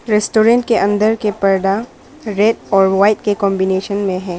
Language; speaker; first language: Hindi; non-native, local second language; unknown